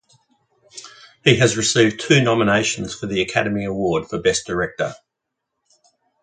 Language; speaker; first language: English; native; English